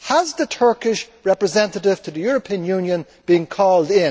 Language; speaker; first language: English; native; English